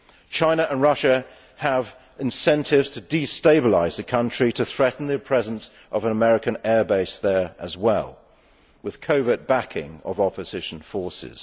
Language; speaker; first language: English; native; English